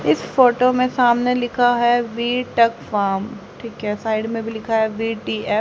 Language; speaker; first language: Hindi; native; Hindi